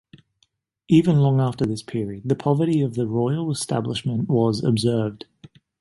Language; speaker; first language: English; native; English